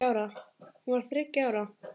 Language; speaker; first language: Icelandic; native; Icelandic